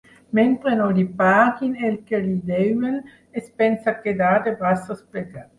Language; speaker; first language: Catalan; non-native, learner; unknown